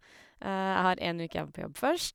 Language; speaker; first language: Norwegian; native; Norwegian